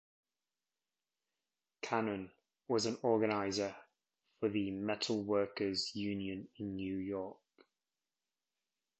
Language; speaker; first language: English; native; English